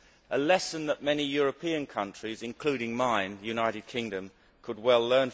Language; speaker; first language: English; native; English